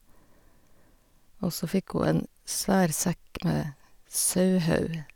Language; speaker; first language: Norwegian; native; Norwegian